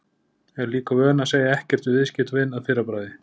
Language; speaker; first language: Icelandic; native; Icelandic